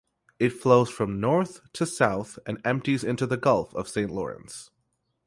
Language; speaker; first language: English; native; English